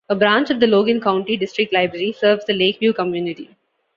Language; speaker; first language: English; non-native, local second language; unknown